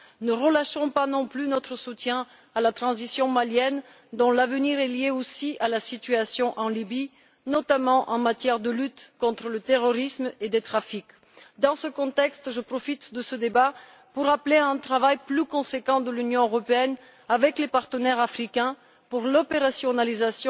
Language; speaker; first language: French; non-native, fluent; Bulgarian